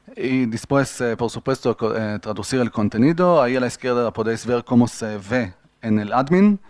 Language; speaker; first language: Spanish; non-native, fluent; Hebrew